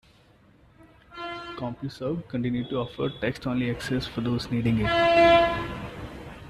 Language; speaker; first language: English; non-native, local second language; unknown